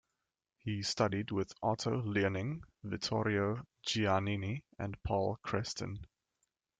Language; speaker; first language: English; native; English